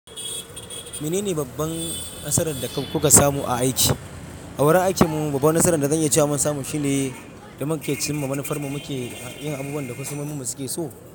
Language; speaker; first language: Hausa; non-native, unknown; Yoruba